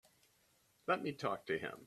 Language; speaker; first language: English; native; English